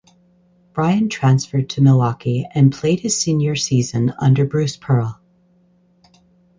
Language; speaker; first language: English; native; English